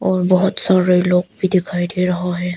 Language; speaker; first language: Hindi; non-native, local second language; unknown